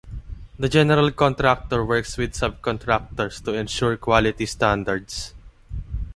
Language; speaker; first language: English; non-native, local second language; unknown